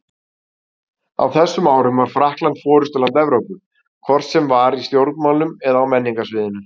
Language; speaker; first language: Icelandic; native; Icelandic